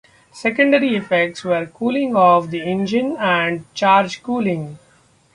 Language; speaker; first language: English; non-native, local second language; Marathi